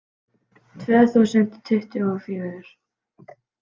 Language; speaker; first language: Icelandic; native; Icelandic